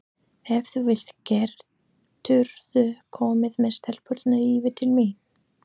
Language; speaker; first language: Icelandic; non-native, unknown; English